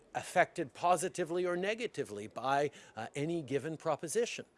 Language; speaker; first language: English; early bilingual, other home language; French